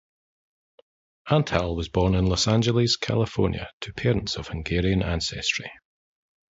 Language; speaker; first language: English; native; English